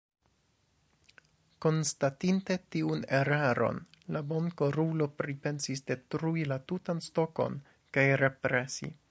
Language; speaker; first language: Esperanto; non-native, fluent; English